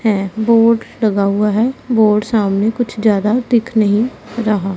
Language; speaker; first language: Hindi; non-native, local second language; Punjabi